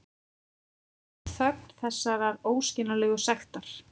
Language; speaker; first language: Icelandic; native; Icelandic